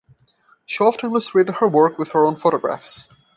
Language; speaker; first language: English; non-native, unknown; Portuguese